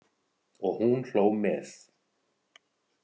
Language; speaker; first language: Icelandic; native; Icelandic